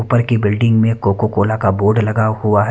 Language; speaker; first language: Hindi; non-native, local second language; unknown